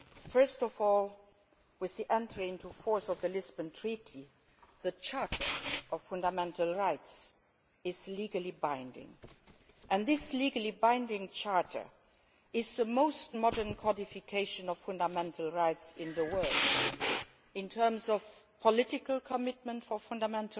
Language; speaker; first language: English; non-native, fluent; Luxembourgish